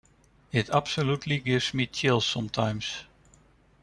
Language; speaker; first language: English; non-native, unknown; Dutch